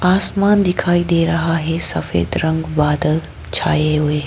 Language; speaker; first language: Hindi; non-native, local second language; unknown